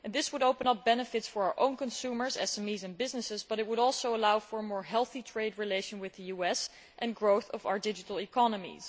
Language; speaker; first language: English; non-native, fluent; Dutch